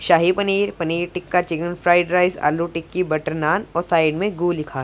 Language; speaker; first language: Hindi; non-native, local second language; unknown